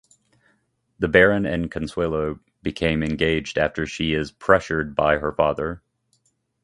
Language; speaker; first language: English; native; English